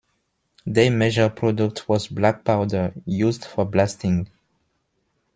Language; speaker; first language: English; non-native, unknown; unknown